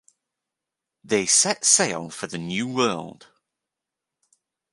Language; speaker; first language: English; native; English